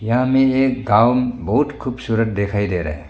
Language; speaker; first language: Hindi; non-native, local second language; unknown